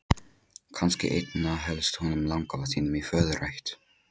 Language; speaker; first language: Icelandic; non-native, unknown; Polish